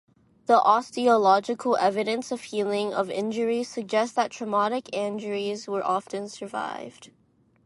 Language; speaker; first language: English; non-native, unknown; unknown